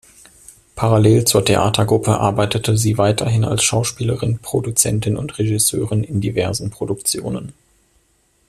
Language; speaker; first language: German; native; German